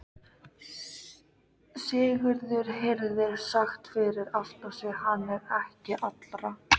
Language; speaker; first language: Icelandic; native; Icelandic